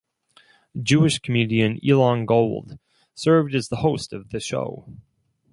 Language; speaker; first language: English; non-native, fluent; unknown